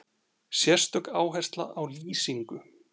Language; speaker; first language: Icelandic; native; Icelandic